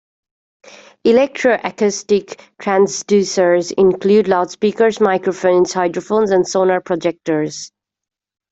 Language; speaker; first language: English; native; English